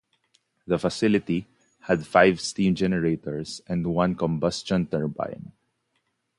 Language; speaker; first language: English; non-native, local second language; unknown